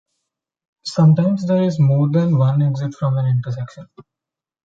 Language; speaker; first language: English; non-native, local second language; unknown